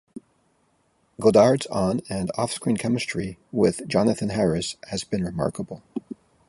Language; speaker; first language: English; native; English